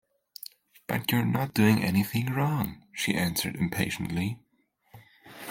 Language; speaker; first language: English; non-native, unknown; German